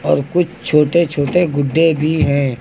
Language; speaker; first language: Hindi; native; Hindi